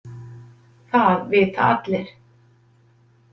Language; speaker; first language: Icelandic; native; Icelandic